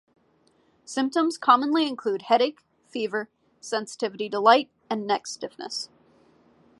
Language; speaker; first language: English; native; English